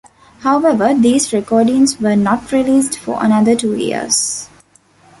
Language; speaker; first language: English; non-native, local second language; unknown